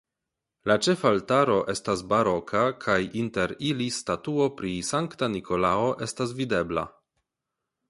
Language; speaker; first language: Esperanto; non-native, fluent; Polish